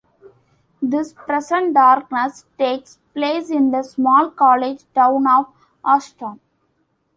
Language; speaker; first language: English; non-native, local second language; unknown